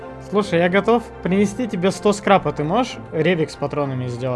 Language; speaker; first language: Russian; native; Russian